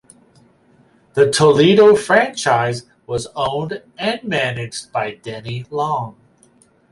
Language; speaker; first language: English; native; English